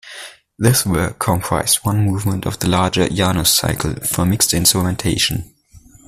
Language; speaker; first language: English; non-native, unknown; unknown